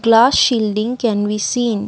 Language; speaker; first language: English; non-native, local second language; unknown